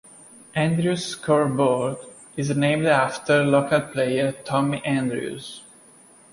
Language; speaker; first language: English; non-native, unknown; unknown